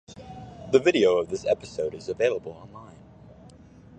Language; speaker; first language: English; native; English